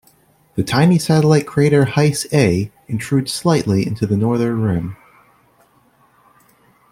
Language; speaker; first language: English; native; English